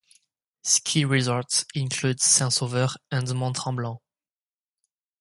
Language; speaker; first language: English; non-native, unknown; French